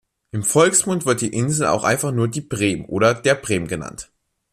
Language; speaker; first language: German; native; German